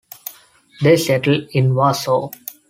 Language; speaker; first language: English; non-native, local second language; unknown